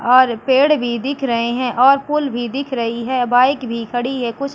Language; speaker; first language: Hindi; native; Hindi